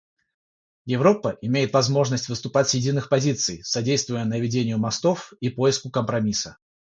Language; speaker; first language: Russian; non-native, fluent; Georgian